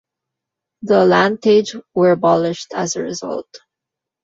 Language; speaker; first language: English; non-native, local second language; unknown